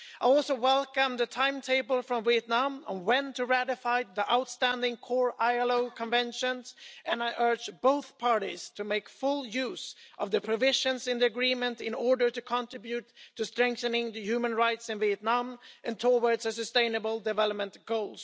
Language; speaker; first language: English; non-native, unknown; Swedish